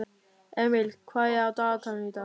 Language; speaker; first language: Icelandic; non-native, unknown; German